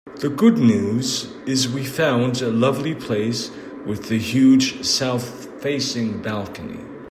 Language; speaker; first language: English; native; English